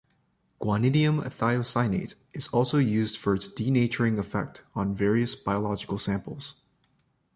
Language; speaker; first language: English; native; English